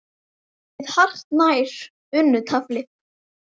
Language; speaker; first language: Icelandic; native; Icelandic